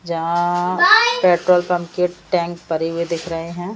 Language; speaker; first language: Hindi; native; Hindi